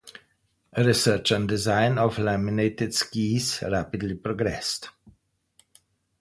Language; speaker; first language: English; non-native, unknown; Slovenian